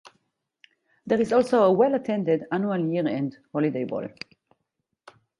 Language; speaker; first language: English; non-native, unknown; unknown